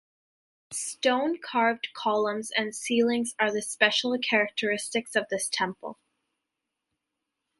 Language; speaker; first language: English; native; English